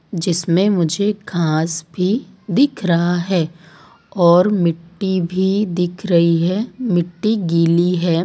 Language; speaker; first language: Hindi; non-native, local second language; Gujarati